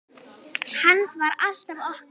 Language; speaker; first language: Icelandic; native; Icelandic